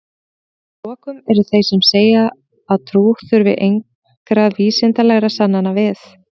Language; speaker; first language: Icelandic; native; Icelandic